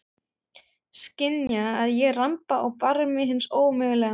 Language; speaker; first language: Icelandic; non-native, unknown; German